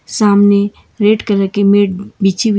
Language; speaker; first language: Hindi; non-native, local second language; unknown